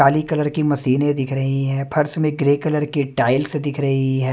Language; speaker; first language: Hindi; non-native, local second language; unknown